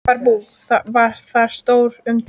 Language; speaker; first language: Icelandic; native; Icelandic